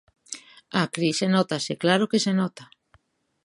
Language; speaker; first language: Galician; native; Galician